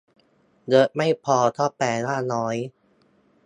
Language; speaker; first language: Thai; native; Thai